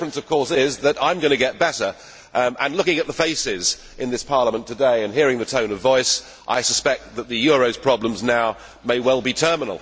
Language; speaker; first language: English; native; English